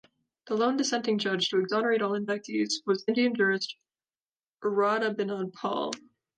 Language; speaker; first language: English; native; English